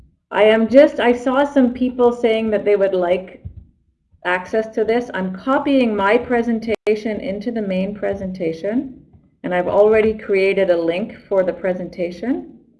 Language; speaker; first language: English; native; English